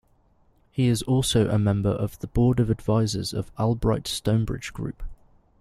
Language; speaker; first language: English; native; English